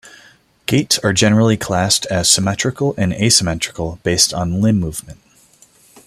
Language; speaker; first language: English; non-native, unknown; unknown